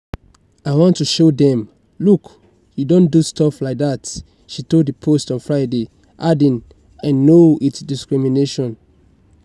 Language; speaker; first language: English; non-native, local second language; Yoruba